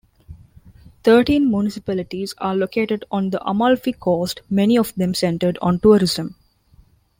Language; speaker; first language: English; non-native, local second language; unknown